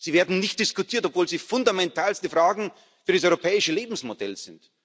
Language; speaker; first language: German; native; German